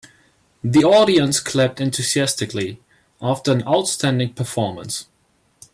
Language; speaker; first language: English; non-native, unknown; German